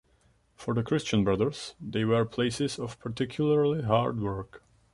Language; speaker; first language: English; non-native, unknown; Czech